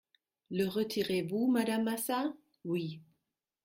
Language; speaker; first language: French; non-native, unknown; German